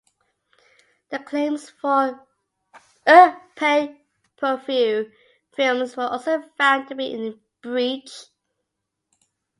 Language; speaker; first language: English; native; English